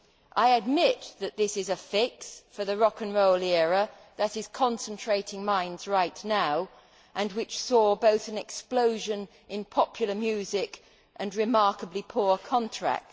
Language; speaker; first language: English; native; English